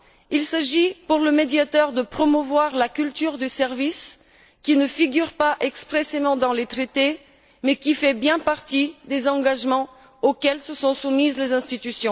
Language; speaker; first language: French; non-native, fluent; Bulgarian